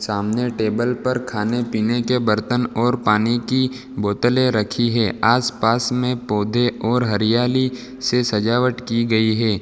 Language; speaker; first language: Hindi; non-native, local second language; Gujarati